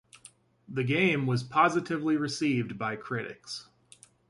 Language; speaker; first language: English; native; English